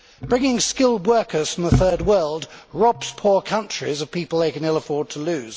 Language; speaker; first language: English; native; English